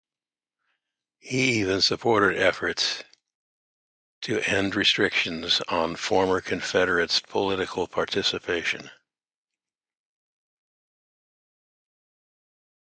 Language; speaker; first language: English; native; English